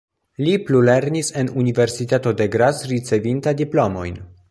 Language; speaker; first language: Esperanto; non-native, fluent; Polish